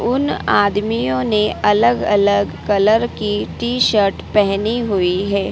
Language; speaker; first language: Hindi; native; Hindi